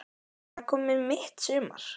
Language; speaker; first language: Icelandic; native; Icelandic